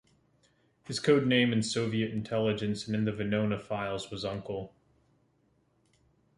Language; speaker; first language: English; native; English